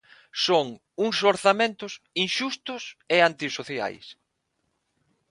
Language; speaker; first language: Galician; non-native, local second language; Spanish